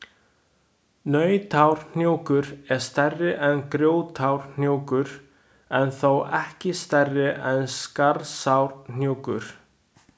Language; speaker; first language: Icelandic; non-native, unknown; Chinese